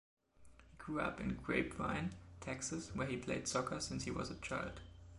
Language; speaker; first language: English; non-native, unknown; German